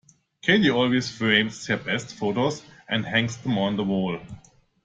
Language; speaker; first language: English; non-native, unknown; German